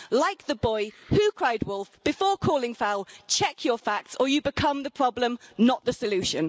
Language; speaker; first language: English; native; English